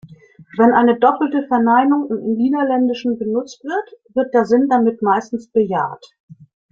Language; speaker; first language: German; native; German